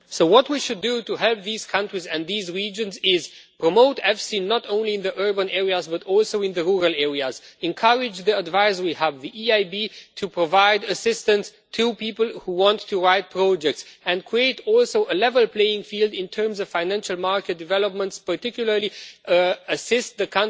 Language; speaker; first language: English; non-native, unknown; Romanian